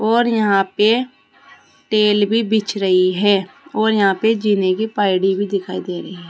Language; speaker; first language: Hindi; native; Hindi